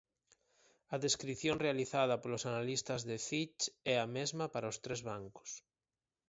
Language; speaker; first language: Galician; native; Galician